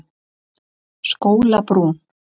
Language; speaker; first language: Icelandic; native; Icelandic